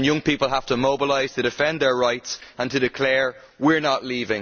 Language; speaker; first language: English; native; English